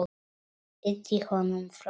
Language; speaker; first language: Icelandic; non-native, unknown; Polish